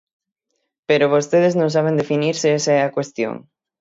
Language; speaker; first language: Galician; native; Galician